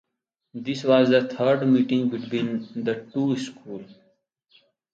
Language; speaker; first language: English; non-native, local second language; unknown